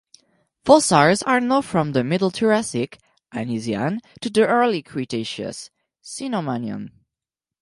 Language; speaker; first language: English; non-native, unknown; French